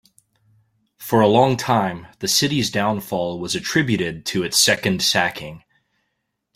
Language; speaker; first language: English; native; English